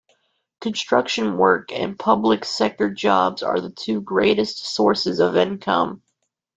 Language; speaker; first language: English; native; English